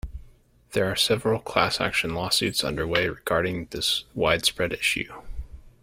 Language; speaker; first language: English; native; English